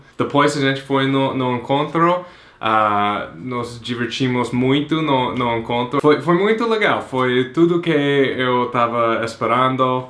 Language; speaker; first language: Portuguese; non-native, fluent; English